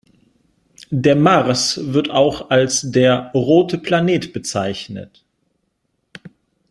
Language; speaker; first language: German; native; German